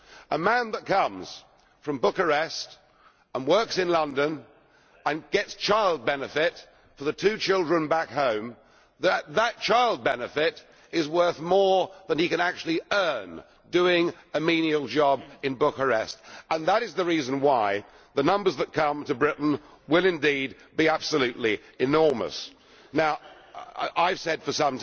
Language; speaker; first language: English; native; English